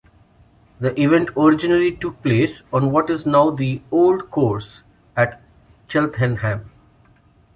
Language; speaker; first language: English; non-native, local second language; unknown